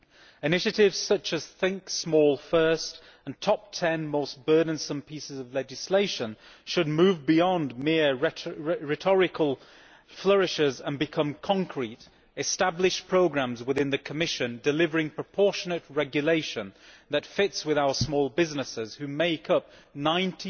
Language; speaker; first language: English; native; English